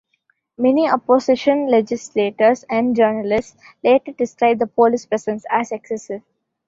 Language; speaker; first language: English; non-native, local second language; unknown